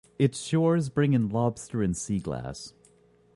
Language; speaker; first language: English; native; English